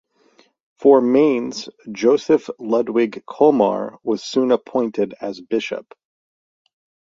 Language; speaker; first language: English; native; English